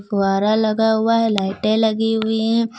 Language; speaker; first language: Hindi; native; Hindi